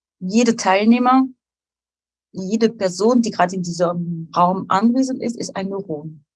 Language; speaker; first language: German; non-native, fluent; French